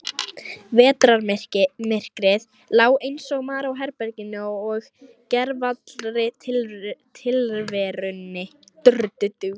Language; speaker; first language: Icelandic; non-native, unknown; Lithuanian